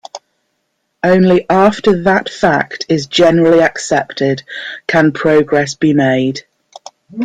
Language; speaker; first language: English; native; English